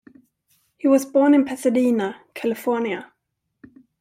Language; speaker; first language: English; non-native, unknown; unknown